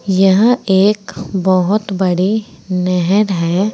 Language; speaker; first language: Hindi; native; Hindi